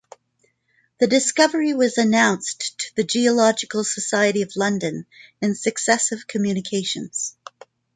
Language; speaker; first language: English; non-native, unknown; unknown